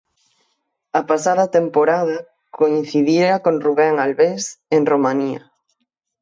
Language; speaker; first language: Galician; native; Galician